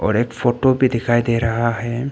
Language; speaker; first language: Hindi; non-native, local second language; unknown